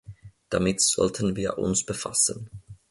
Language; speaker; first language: German; non-native, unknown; Finnish